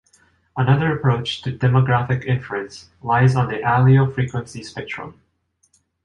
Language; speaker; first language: English; non-native, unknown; Japanese